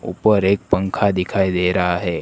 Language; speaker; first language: Hindi; non-native, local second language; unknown